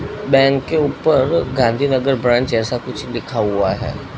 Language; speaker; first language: Hindi; non-native, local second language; Gujarati